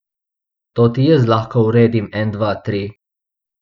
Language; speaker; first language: Slovenian; non-native, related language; Bosnian